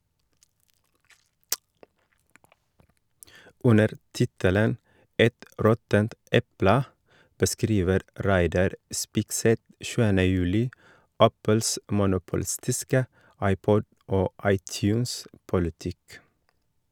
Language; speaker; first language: Norwegian; non-native, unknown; Oromo